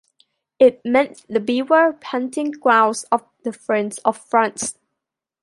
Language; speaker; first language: English; non-native, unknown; Thai